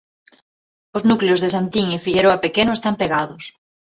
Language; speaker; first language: Galician; non-native, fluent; Spanish